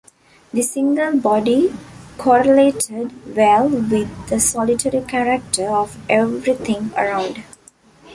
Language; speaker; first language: English; non-native, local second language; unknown